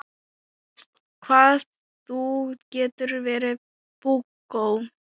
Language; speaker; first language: Icelandic; non-native, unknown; Thai